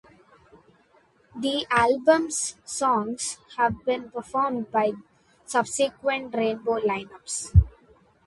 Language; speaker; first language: English; non-native, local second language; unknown